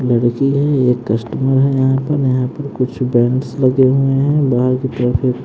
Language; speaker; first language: Hindi; native; Hindi